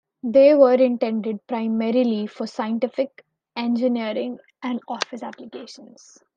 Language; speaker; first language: English; non-native, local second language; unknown